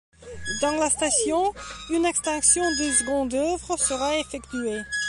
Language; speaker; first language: French; non-native, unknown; Belarusian